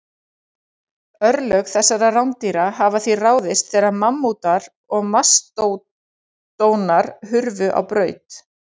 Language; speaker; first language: Icelandic; native; Icelandic